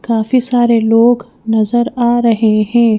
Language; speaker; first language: Hindi; native; Hindi